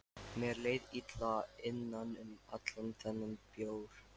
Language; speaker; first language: Icelandic; non-native, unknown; Lithuanian